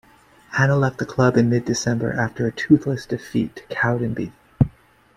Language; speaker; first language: English; native; English